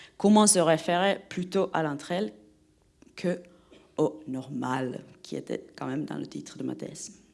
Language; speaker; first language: French; non-native, fluent; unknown